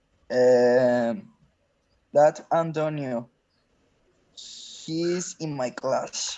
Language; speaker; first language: English; non-native, learner; Spanish